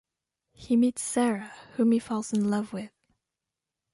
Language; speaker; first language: English; non-native, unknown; French